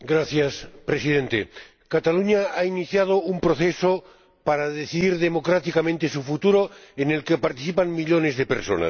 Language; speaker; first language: Spanish; non-native, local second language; Catalan